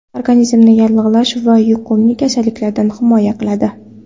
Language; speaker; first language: Uzbek; non-native, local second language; Kara-Kalpak